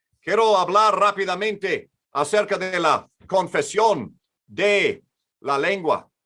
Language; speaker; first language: Spanish; non-native, fluent; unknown